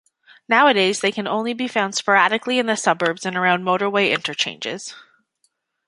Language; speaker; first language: English; native; English